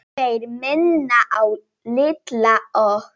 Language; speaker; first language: Icelandic; non-native, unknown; Polish